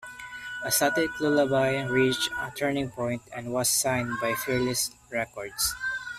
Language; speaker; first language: English; non-native, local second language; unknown